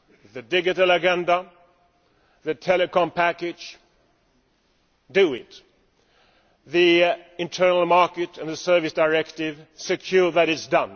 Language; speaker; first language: English; non-native, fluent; Swedish